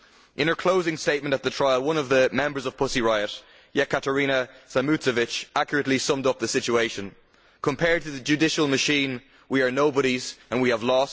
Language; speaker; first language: English; native; English